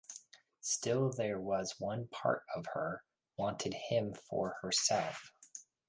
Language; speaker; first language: English; native; English